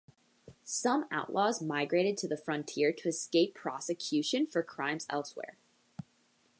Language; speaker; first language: English; native; English